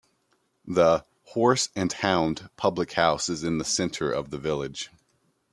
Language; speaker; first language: English; native; English